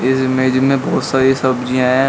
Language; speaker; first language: Hindi; native; Hindi